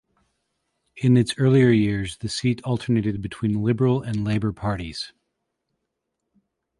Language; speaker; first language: English; native; English